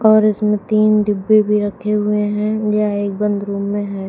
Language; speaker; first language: Hindi; native; Hindi